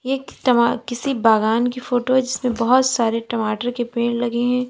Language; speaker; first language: Hindi; native; Hindi